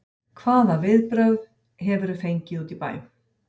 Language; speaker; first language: Icelandic; native; Icelandic